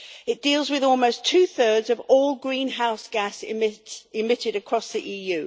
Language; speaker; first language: English; native; English